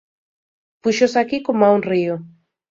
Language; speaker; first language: Galician; native; Galician